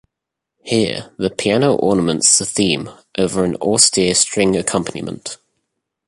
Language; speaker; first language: English; native; English